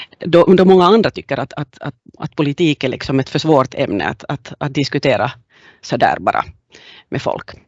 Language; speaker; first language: Swedish; native; Swedish